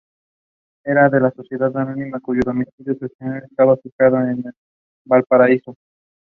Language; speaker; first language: English; non-native, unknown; Spanish